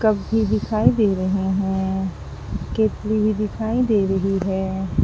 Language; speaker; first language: Hindi; native; Hindi